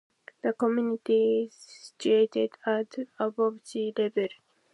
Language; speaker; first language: English; non-native, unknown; Japanese